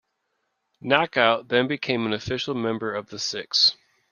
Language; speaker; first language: English; native; English